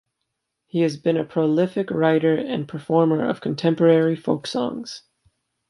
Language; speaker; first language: English; native; English